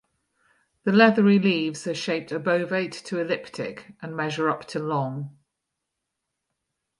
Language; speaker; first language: English; native; English